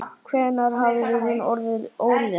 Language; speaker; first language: Icelandic; native; Icelandic